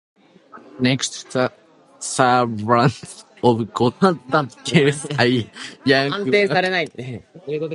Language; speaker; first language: English; non-native, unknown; Japanese